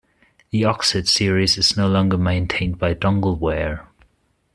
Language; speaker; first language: English; non-native, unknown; German